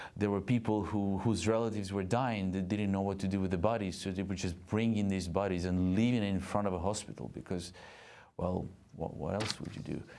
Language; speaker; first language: English; non-native, fluent; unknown